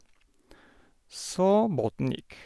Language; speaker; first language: Norwegian; non-native, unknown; Polish